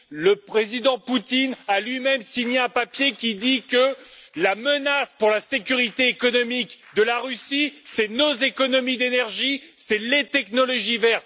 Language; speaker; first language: French; native; French